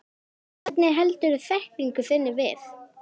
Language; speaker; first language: Icelandic; native; Icelandic